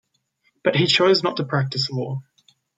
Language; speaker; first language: English; native; English